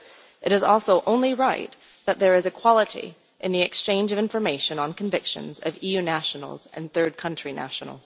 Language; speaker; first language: English; non-native, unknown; Dutch